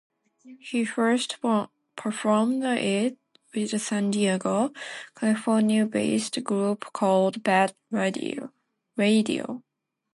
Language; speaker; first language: English; non-native, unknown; Japanese